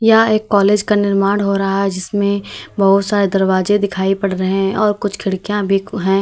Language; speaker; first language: Hindi; native; Hindi